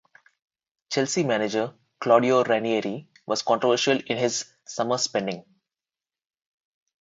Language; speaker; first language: English; non-native, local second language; Telugu